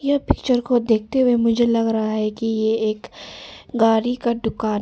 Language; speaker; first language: Hindi; early bilingual, other home language; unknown